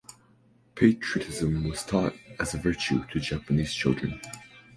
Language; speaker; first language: English; native; English